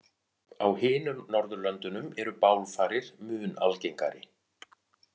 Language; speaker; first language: Icelandic; native; Icelandic